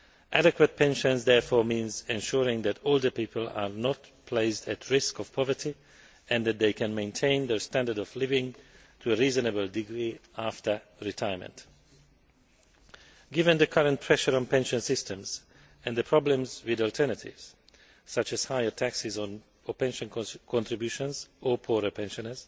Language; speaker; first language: English; non-native, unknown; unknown